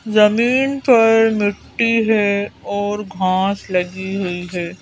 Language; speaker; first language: Hindi; native; Hindi